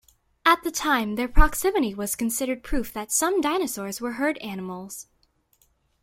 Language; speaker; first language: English; native; English